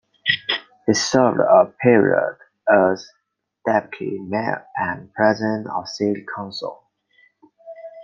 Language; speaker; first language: English; non-native, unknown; Chinese